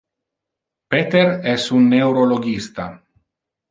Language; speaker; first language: Interlingua; non-native, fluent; Italian